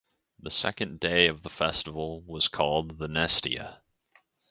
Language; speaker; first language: English; native; English